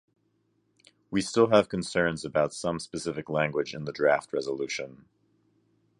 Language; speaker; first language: English; native; English